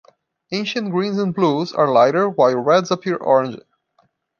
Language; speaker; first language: English; non-native, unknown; Portuguese